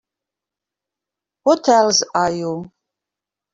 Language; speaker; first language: English; native; English